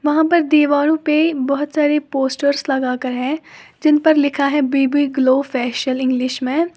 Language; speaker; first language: Hindi; native; Hindi